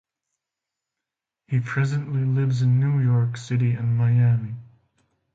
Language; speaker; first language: English; non-native, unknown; Finnish